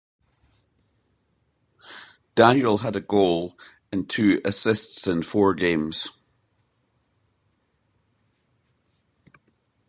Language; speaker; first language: English; native; English